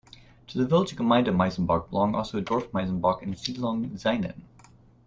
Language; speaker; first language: English; native; English